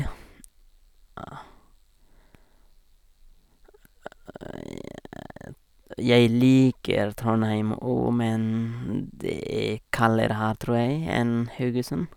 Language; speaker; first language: Norwegian; non-native, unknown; Nepali